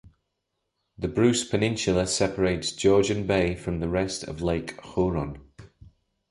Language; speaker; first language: English; native; English